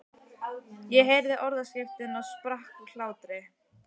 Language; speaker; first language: Icelandic; native; Icelandic